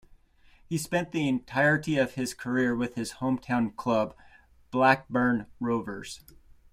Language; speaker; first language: English; native; English